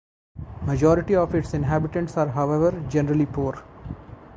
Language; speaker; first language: English; non-native, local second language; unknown